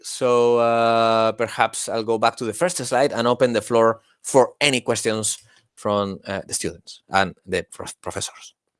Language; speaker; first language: English; non-native, fluent; Spanish